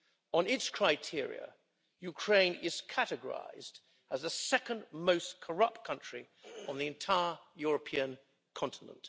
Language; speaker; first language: English; native; English